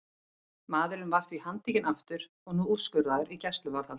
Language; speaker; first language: Icelandic; native; Icelandic